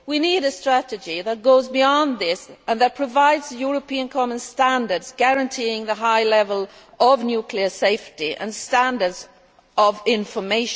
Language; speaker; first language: English; non-native, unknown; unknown